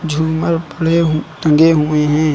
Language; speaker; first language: Hindi; native; Hindi